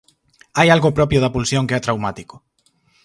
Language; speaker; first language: Galician; native; Galician